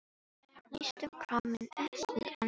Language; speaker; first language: Icelandic; non-native, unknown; Filipino